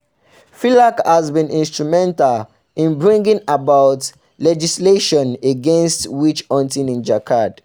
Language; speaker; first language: English; non-native, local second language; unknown